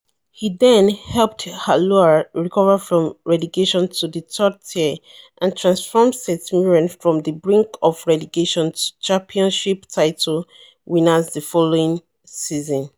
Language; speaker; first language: English; non-native, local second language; Yoruba